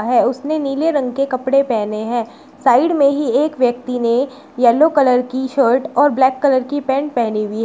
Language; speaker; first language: Hindi; native; Hindi